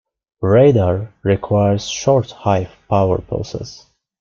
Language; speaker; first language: English; non-native, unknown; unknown